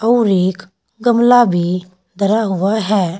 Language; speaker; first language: Hindi; native; Hindi